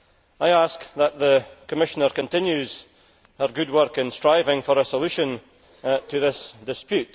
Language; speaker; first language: English; native; English